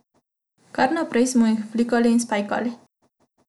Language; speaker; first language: Slovenian; non-native, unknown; Macedonian